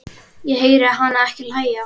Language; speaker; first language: Icelandic; native; Icelandic